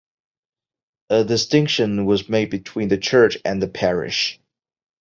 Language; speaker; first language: English; non-native, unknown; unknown